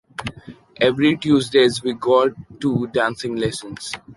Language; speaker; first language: English; non-native, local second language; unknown